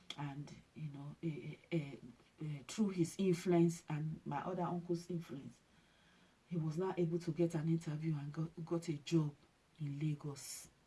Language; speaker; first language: English; non-native, local second language; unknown